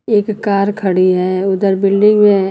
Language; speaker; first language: Hindi; native; Hindi